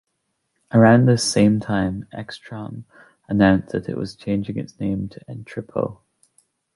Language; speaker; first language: English; native; English